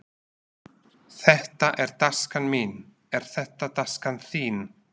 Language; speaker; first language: Icelandic; non-native, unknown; Slovak